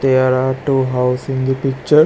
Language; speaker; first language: English; non-native, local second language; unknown